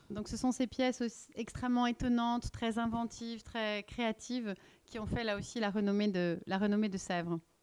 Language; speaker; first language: French; native; French